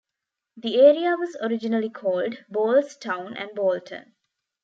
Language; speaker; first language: English; non-native, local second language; Tamil